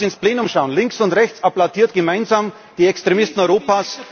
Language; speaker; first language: German; native; German